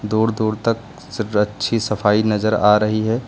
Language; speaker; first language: Hindi; native; Hindi